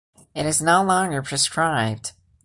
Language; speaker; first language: English; non-native, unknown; Portuguese